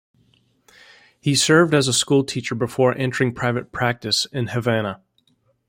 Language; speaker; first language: English; native; English